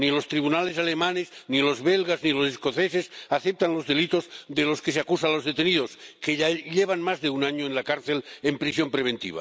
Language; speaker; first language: Spanish; non-native, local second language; Catalan